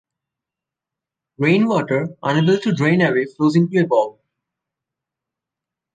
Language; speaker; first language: English; non-native, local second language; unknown